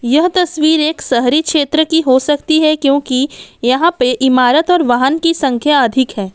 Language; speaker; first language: Hindi; non-native, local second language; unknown